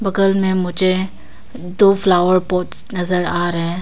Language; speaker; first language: Hindi; non-native, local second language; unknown